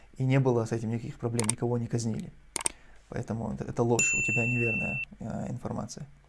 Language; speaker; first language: Russian; non-native, local second language; Chechen